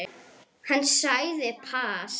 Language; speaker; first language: Icelandic; non-native, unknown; Arabic